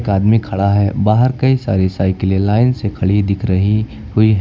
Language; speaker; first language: Hindi; native; Hindi